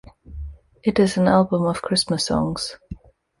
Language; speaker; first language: English; native; English